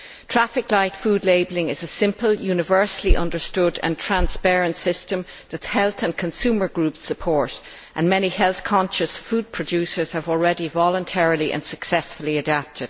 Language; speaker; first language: English; native; English